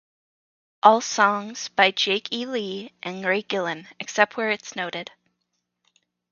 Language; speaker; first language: English; native; English